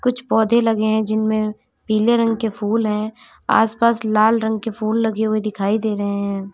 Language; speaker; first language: Hindi; native; Hindi